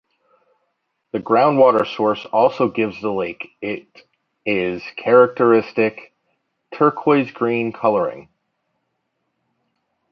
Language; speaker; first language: English; native; English